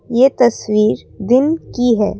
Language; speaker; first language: Hindi; non-native, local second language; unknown